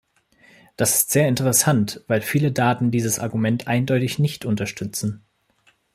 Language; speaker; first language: German; native; German